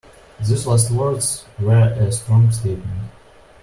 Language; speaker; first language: English; non-native, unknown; Russian